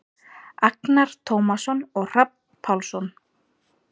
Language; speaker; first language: Icelandic; native; Icelandic